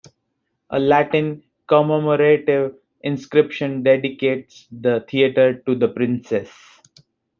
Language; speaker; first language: English; non-native, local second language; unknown